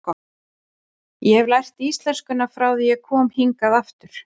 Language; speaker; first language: Icelandic; native; Icelandic